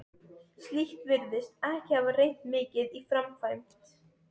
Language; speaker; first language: Icelandic; non-native, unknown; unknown